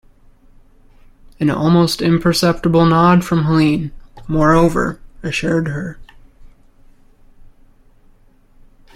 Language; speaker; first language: English; native; English